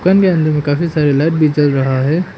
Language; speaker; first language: Hindi; non-native, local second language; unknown